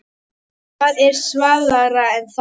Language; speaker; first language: Icelandic; non-native, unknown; Polish